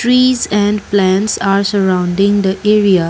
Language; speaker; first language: English; non-native, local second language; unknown